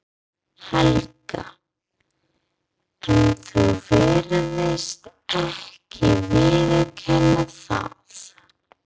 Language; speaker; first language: Icelandic; non-native, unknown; English